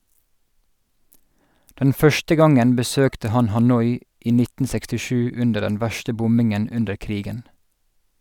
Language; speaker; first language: Norwegian; native; Norwegian